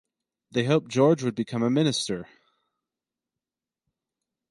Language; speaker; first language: English; native; English